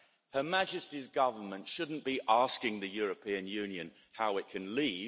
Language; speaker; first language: English; native; English